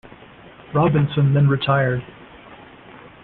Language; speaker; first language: English; native; English